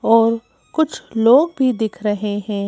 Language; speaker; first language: Hindi; native; Hindi